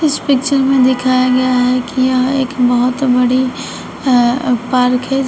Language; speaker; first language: Hindi; native; Hindi